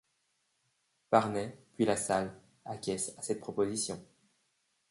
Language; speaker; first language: French; native; French